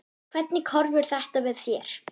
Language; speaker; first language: Icelandic; non-native, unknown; German